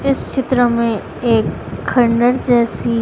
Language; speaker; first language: Hindi; native; Hindi